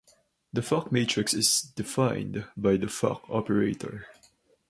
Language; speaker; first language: English; non-native, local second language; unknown